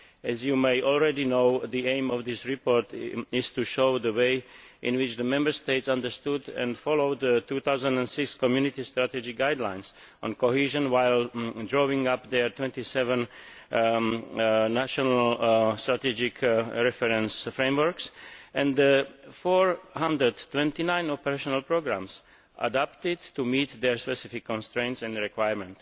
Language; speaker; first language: English; non-native, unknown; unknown